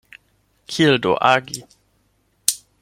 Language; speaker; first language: Esperanto; non-native, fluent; German